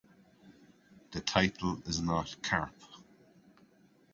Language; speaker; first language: English; native; English